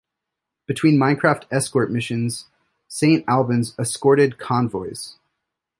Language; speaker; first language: English; native; English